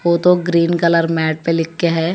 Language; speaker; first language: Hindi; non-native, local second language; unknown